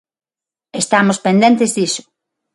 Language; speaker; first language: Galician; non-native, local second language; Spanish